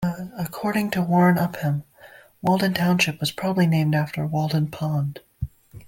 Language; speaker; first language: English; native; English